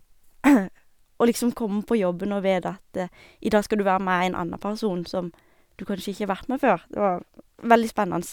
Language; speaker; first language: Norwegian; native; Norwegian